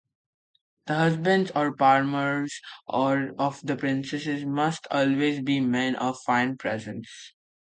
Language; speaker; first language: English; non-native, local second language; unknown